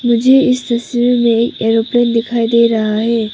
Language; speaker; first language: Hindi; non-native, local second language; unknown